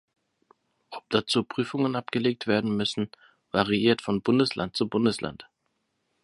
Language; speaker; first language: German; non-native, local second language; Turkish